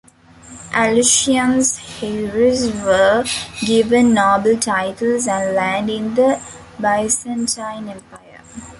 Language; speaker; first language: English; non-native, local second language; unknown